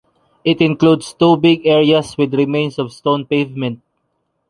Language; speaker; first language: English; non-native, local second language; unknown